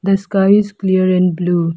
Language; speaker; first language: English; non-native, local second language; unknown